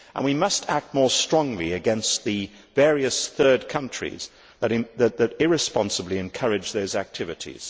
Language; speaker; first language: English; native; English